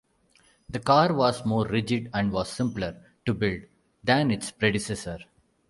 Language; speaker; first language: English; non-native, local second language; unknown